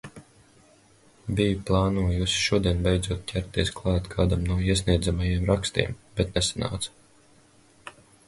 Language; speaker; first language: Latvian; native; Latvian